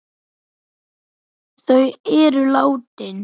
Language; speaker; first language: Icelandic; native; Icelandic